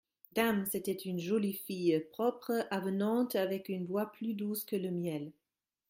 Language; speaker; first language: French; non-native, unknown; German